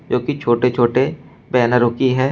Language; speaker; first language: Hindi; native; Hindi